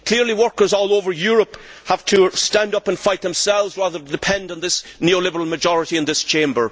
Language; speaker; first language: English; native; English